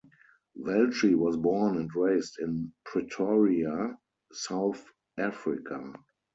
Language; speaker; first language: English; non-native, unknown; German